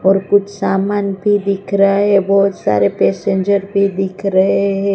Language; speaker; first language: Hindi; non-native, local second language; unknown